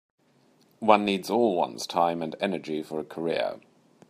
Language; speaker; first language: English; native; English